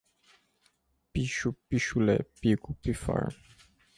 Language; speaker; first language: Portuguese; native; Portuguese